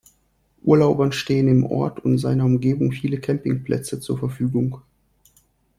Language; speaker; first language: German; non-native, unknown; Russian